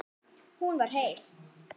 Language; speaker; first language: Icelandic; non-native, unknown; German